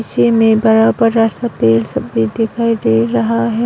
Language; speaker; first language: Hindi; non-native, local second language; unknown